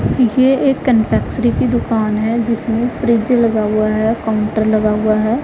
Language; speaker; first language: Hindi; non-native, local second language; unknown